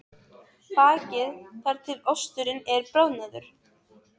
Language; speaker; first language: Icelandic; non-native, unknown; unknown